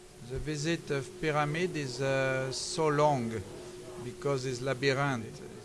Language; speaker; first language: English; non-native, learner; French